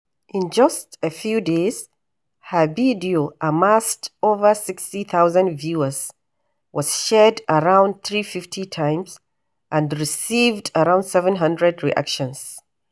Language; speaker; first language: English; non-native, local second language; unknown